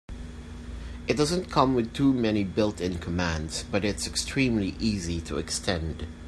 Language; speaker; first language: English; non-native, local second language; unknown